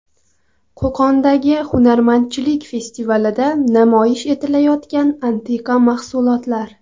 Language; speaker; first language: Uzbek; non-native, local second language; Kara-Kalpak